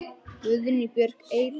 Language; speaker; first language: Icelandic; native; Icelandic